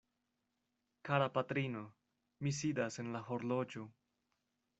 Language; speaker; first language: Esperanto; non-native, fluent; Spanish